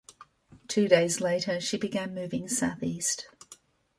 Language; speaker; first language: English; native; English